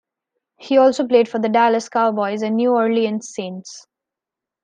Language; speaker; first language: English; non-native, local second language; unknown